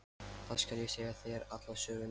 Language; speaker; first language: Icelandic; non-native, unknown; Lithuanian